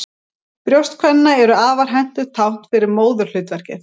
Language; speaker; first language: Icelandic; native; Icelandic